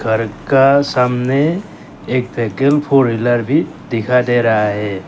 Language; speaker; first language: Hindi; non-native, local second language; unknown